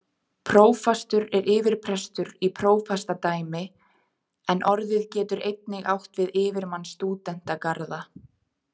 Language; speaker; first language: Icelandic; native; Icelandic